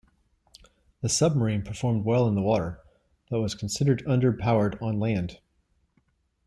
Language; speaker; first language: English; native; English